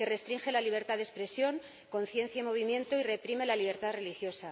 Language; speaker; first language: Spanish; native; Spanish